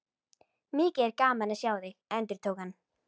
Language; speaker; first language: Icelandic; native; Icelandic